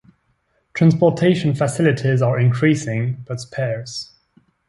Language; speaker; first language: English; non-native, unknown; French